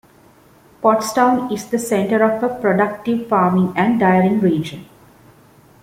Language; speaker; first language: English; non-native, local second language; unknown